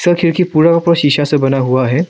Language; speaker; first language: Hindi; non-native, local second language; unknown